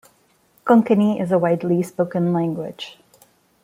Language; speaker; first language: English; non-native, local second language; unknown